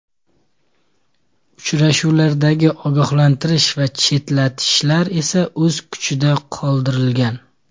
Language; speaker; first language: Uzbek; native; Uzbek